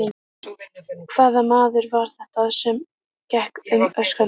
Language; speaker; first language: Icelandic; native; Icelandic